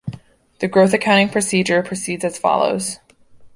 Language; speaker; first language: English; native; English